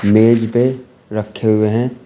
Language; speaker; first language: Hindi; native; Hindi